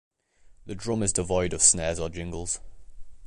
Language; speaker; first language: English; native; English